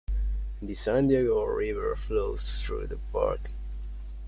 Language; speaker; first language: English; non-native, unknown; Spanish